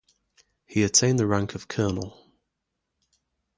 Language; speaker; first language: English; native; English